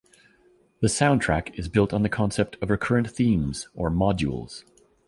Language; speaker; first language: English; native; English